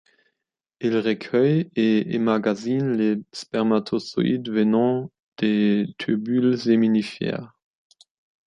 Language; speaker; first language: French; non-native, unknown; German